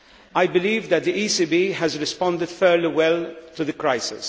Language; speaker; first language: English; non-native, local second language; Maltese